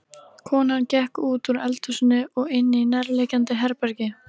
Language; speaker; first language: Icelandic; native; Icelandic